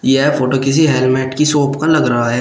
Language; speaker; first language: Hindi; native; Hindi